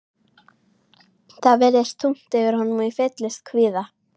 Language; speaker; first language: Icelandic; native; Icelandic